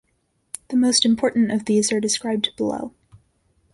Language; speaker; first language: English; native; English